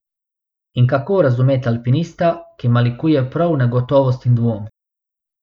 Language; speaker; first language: Slovenian; non-native, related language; Bosnian